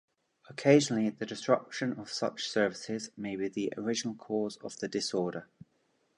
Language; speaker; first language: English; native; English